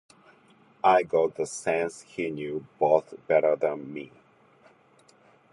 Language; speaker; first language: English; non-native, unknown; Japanese